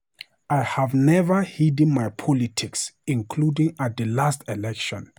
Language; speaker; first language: English; non-native, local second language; Hausa